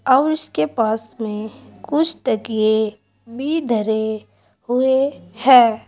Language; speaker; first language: Hindi; native; Hindi